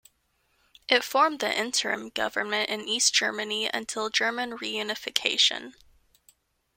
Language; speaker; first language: English; native; English